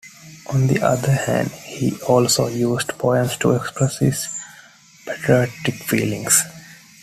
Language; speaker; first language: English; non-native, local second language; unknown